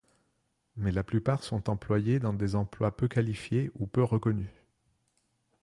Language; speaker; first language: French; non-native, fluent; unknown